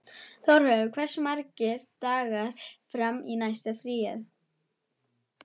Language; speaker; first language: Icelandic; non-native, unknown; German